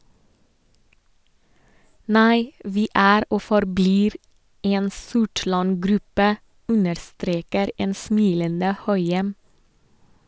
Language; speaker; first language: Norwegian; non-native, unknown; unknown